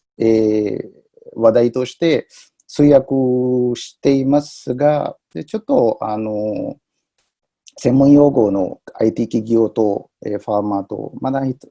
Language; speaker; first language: Japanese; non-native, fluent; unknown